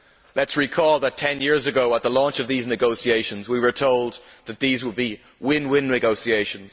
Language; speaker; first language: English; native; English